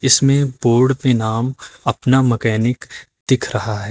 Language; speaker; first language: Hindi; native; Hindi